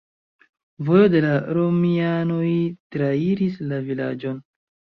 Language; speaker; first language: Esperanto; non-native, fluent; Chinese